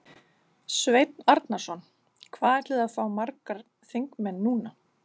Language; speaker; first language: Icelandic; non-native, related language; Danish